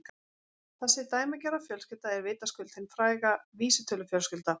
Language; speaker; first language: Icelandic; native; Icelandic